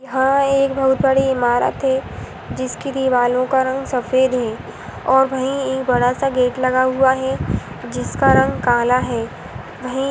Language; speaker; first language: Hindi; non-native, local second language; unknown